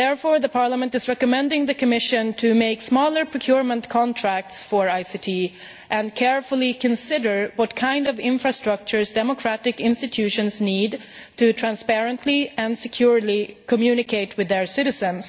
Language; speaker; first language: English; non-native, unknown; Swedish